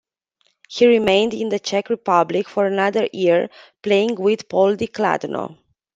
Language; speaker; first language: English; non-native, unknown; Romanian